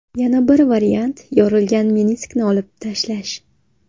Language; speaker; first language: Uzbek; native; Uzbek